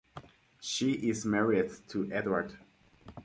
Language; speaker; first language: English; non-native, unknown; Spanish